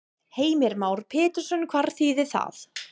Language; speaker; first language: Icelandic; non-native, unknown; English